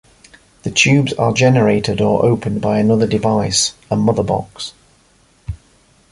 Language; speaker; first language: English; native; English